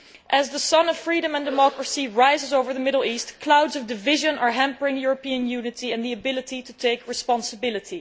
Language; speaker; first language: English; non-native, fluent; Dutch